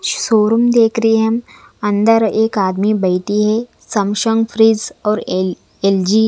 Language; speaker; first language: Hindi; non-native, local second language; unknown